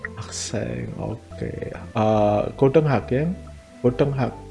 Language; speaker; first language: Korean; non-native, fluent; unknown